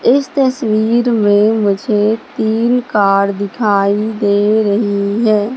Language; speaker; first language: Hindi; native; Hindi